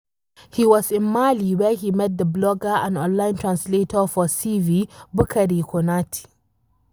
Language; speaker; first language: English; non-native, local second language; Hausa